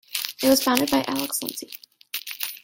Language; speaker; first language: English; native; English